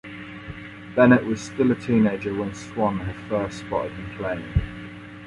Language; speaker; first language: English; native; English